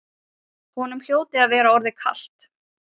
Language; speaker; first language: Icelandic; non-native, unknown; Ukrainian